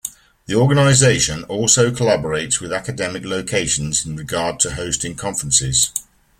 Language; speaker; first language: English; native; English